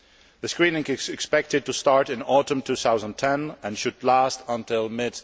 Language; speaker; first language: English; non-native, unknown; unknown